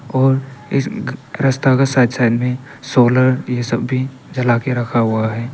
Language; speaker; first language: Hindi; early bilingual, other home language; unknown